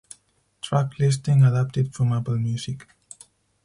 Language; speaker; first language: English; non-native, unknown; Spanish